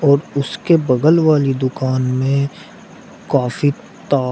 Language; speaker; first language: Hindi; native; Hindi